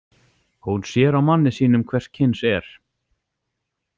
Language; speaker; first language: Icelandic; native; Icelandic